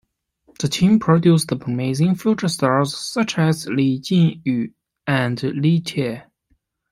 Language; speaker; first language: English; non-native, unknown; Chinese